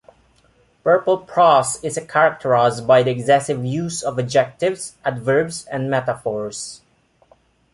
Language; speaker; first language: English; non-native, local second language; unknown